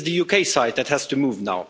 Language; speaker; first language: English; non-native, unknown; Luxembourgish